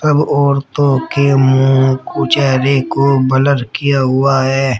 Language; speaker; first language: Hindi; native; Hindi